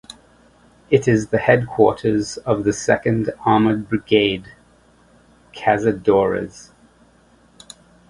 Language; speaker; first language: English; native; English